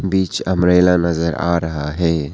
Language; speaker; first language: Hindi; non-native, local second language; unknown